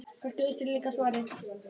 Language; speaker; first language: Icelandic; native; Icelandic